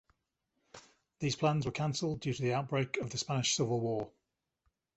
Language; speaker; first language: English; native; English